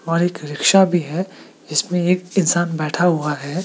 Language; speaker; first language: Hindi; non-native, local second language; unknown